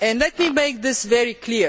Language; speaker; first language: English; non-native, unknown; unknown